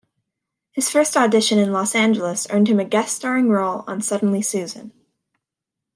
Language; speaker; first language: English; native; English